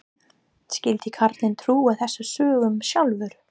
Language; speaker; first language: Icelandic; non-native, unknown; English